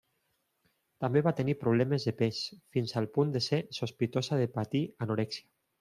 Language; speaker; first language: Catalan; non-native, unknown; Spanish